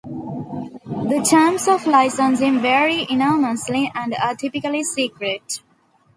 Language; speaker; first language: English; non-native, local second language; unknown